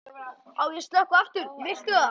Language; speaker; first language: Icelandic; native; Icelandic